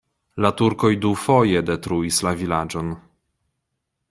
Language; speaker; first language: Esperanto; non-native, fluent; Polish